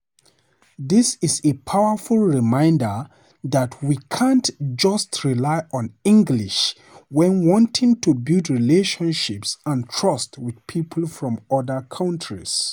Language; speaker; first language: English; non-native, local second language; Hausa